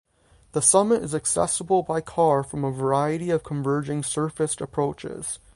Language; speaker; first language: English; native; English